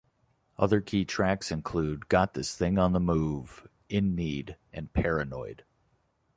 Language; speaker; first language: English; native; English